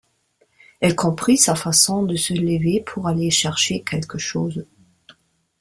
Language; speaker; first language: French; non-native, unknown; German